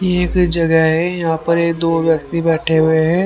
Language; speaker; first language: Hindi; native; Hindi